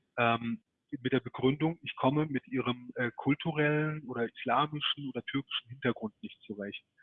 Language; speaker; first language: German; early bilingual, other home language; Turkish